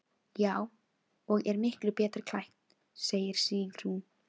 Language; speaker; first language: Icelandic; non-native, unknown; Filipino